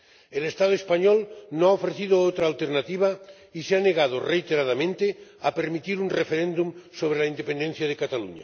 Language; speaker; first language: Spanish; non-native, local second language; Catalan